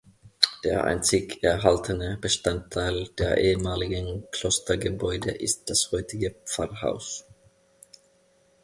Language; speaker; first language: German; non-native, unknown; Finnish